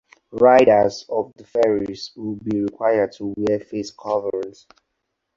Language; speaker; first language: English; non-native, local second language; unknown